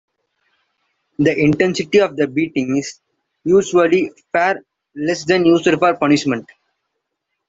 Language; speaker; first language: English; non-native, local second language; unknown